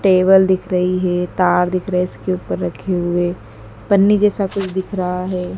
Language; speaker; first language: Hindi; native; Hindi